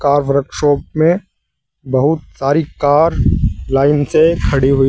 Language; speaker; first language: Hindi; native; Hindi